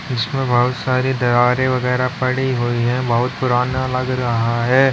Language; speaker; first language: Hindi; native; Hindi